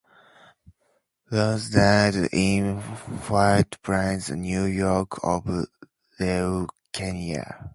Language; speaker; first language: English; native; English